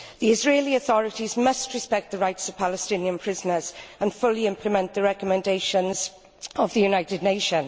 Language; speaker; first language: English; native; English